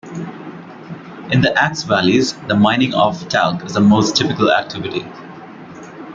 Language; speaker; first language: English; non-native, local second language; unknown